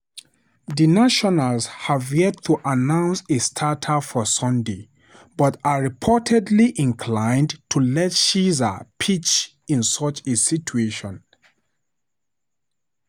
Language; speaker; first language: English; non-native, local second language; Hausa